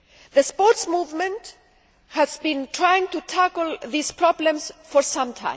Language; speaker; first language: English; non-native, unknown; Greek